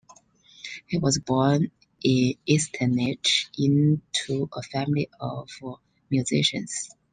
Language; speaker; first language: English; non-native, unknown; Chinese